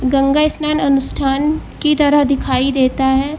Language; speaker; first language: Hindi; native; Hindi